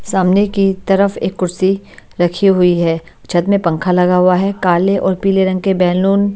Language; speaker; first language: Hindi; native; Hindi